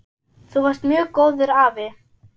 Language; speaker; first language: Icelandic; non-native, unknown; German